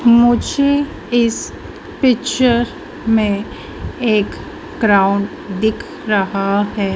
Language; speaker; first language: Hindi; native; Hindi